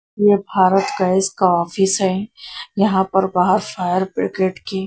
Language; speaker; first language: Hindi; non-native, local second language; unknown